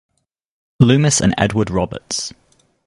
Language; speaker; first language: English; native; English